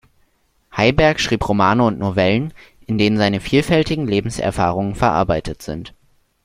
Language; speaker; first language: German; native; German